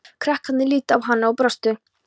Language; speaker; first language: Icelandic; non-native, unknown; Polish